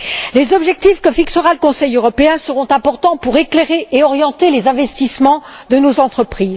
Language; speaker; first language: French; native; French